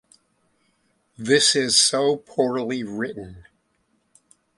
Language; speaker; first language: English; native; English